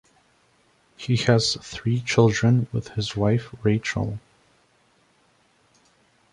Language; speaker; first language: English; native; English